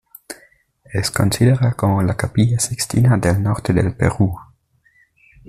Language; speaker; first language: Spanish; native; Spanish